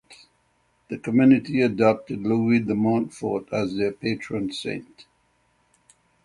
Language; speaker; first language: English; native; English